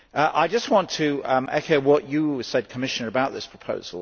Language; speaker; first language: English; native; English